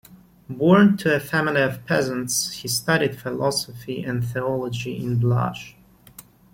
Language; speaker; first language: English; non-native, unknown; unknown